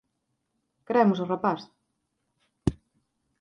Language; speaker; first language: Galician; native; Galician